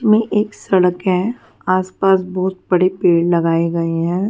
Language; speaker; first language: Hindi; non-native, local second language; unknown